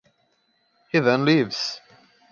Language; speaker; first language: English; non-native, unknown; Portuguese